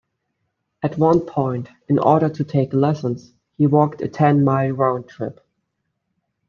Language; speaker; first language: English; native; English